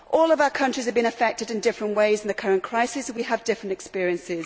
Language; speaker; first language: English; native; English